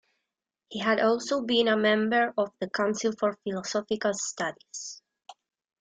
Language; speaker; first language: English; non-native, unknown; Spanish